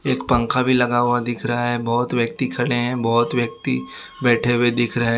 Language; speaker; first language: Hindi; non-native, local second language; Gujarati